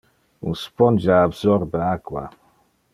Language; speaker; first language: Interlingua; non-native, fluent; Dutch